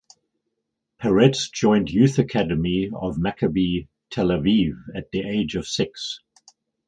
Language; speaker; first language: English; native; English